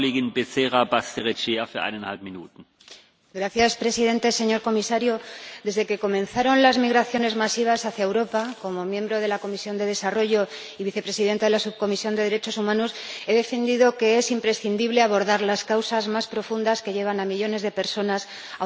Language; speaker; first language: Spanish; native; Spanish